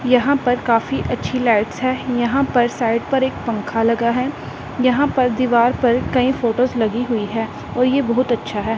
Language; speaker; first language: Hindi; non-native, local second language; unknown